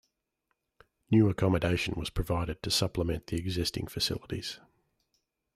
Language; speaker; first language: English; native; English